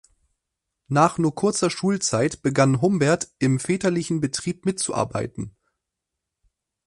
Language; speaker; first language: German; native; German